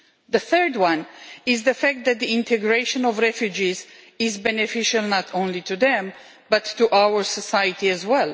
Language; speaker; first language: English; non-native, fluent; Romanian